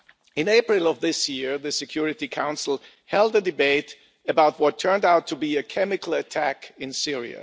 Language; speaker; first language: English; non-native, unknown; German